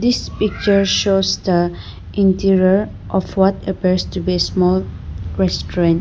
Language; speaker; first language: English; non-native, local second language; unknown